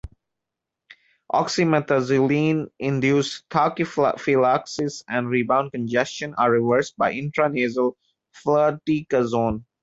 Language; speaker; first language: English; non-native, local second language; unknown